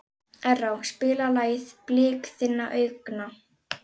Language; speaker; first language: Icelandic; native; Icelandic